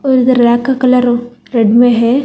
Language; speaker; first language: Hindi; non-native, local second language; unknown